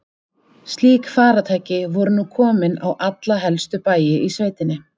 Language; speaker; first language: Icelandic; native; Icelandic